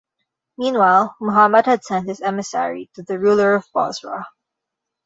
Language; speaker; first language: English; non-native, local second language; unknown